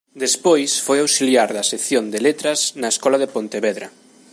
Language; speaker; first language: Galician; native; Galician